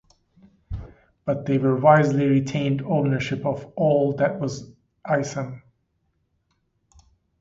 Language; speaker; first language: English; non-native, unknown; Turkish